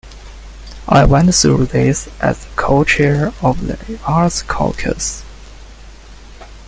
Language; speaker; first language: English; non-native, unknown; Chinese